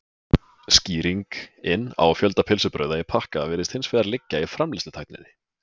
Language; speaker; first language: Icelandic; native; Icelandic